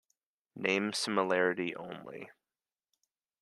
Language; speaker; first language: English; native; English